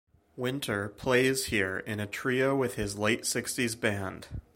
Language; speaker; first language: English; native; English